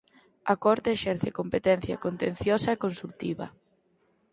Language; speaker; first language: Galician; native; Galician